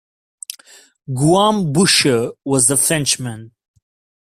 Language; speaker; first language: English; non-native, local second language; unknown